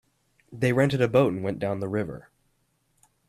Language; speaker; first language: English; native; English